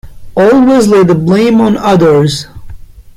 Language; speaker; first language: English; non-native, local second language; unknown